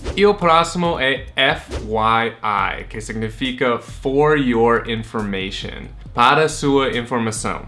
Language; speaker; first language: Portuguese; non-native, fluent; English